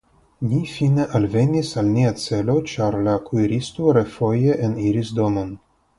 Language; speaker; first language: Esperanto; non-native, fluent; Russian